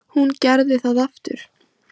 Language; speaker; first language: Icelandic; native; Icelandic